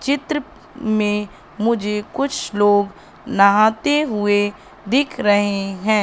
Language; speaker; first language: Hindi; native; Hindi